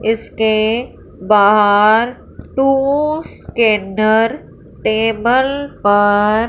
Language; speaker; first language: Hindi; non-native, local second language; Punjabi